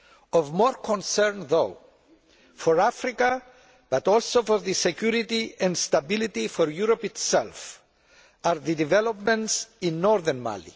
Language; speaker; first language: English; non-native, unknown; Greek